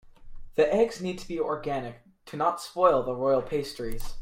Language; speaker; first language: English; native; English